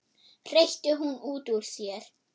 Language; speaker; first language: Icelandic; non-native, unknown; German